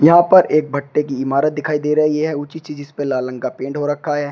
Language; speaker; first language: Hindi; native; Hindi